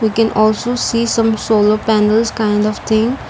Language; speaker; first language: English; non-native, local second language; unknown